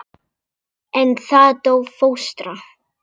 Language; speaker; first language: Icelandic; non-native, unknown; Polish